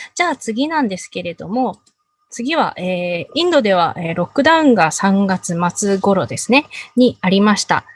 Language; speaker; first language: Japanese; native; Japanese